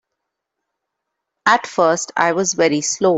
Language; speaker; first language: English; non-native, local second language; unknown